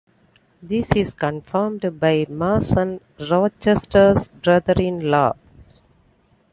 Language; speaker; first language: English; non-native, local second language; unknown